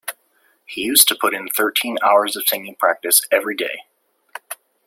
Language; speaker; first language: English; native; English